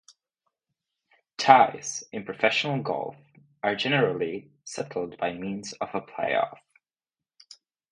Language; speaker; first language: English; non-native, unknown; Czech